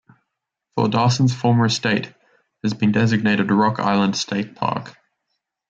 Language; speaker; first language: English; native; English